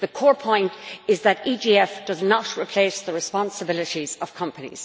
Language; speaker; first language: English; native; English